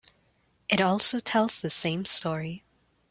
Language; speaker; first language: English; non-native, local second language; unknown